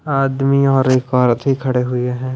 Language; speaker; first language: Hindi; non-native, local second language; Punjabi